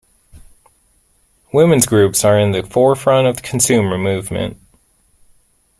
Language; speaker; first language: English; native; English